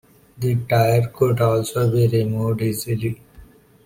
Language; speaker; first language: English; non-native, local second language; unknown